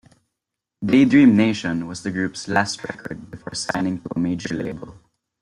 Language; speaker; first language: English; non-native, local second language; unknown